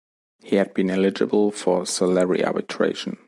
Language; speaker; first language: English; non-native, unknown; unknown